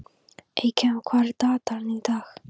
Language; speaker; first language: Icelandic; non-native, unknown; Polish